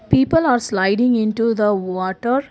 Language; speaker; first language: English; non-native, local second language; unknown